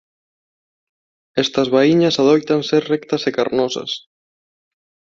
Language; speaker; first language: Galician; non-native, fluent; Spanish